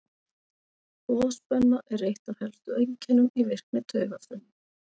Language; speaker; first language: Icelandic; native; Icelandic